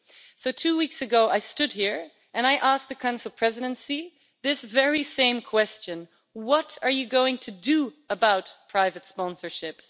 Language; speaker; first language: English; non-native, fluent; Dutch